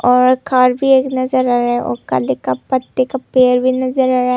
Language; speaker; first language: Hindi; non-native, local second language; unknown